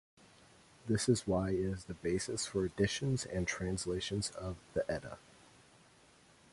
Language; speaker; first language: English; native; English